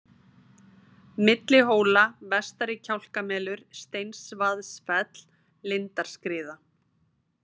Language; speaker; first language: Icelandic; native; Icelandic